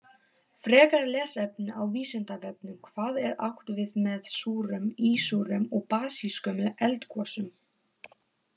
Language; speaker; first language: Icelandic; non-native, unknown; Polish